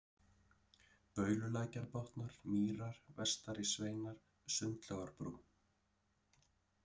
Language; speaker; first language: Icelandic; native; Icelandic